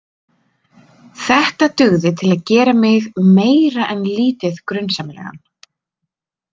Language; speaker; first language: Icelandic; native; Icelandic